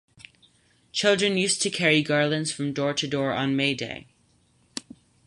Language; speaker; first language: English; native; English